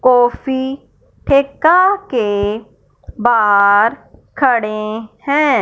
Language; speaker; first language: Hindi; non-native, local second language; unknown